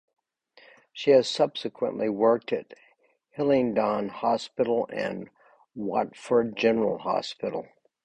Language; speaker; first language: English; native; English